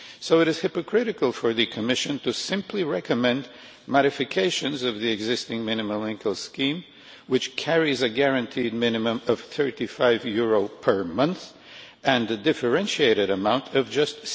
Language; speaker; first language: English; non-native, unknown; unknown